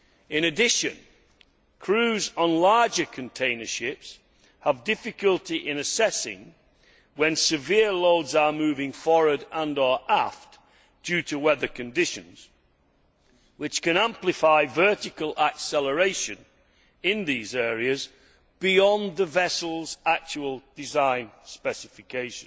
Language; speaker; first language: English; native; English